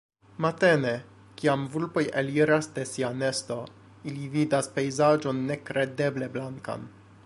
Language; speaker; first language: Esperanto; non-native, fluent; English